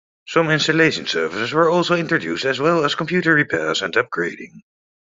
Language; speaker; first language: English; native; English